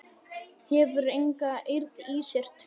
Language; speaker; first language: Icelandic; native; Icelandic